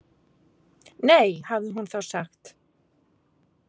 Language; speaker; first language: Icelandic; native; Icelandic